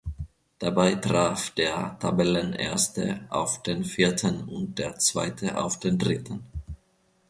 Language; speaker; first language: German; non-native, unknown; Finnish